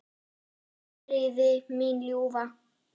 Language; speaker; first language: Icelandic; non-native, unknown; German